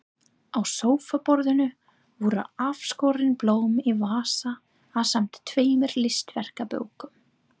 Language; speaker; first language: Icelandic; non-native, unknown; English